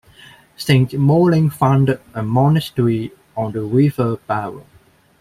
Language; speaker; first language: English; non-native, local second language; Cantonese